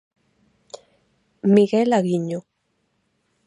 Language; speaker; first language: Galician; non-native, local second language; Spanish